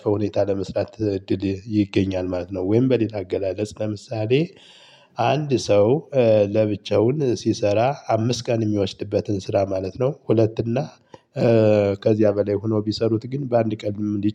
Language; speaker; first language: Amharic; native; Amharic